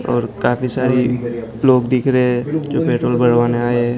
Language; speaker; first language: Hindi; non-native, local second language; Gujarati